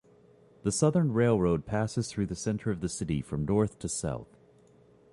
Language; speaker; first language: English; native; English